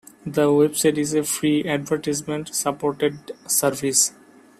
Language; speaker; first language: English; non-native, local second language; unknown